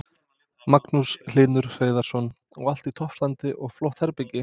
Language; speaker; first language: Icelandic; non-native, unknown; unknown